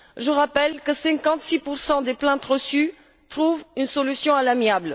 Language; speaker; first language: French; non-native, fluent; Bulgarian